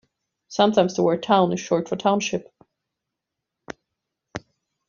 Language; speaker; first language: English; non-native, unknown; German